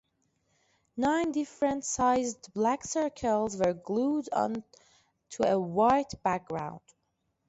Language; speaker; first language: English; non-native, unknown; Persian